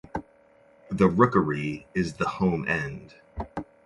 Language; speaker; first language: English; native; English